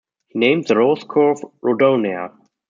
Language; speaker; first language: English; non-native, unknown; German